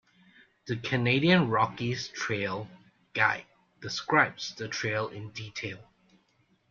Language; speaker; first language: English; non-native, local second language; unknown